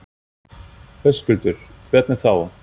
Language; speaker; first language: Icelandic; non-native, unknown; German